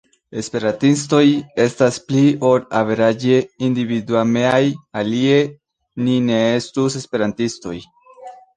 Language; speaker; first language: Esperanto; non-native, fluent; Spanish